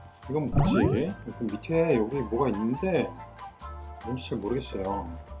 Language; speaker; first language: Korean; native; Korean